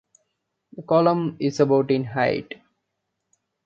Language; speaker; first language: English; non-native, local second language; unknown